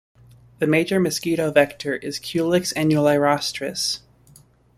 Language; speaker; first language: English; native; English